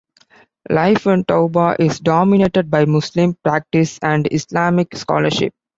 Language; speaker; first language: English; non-native, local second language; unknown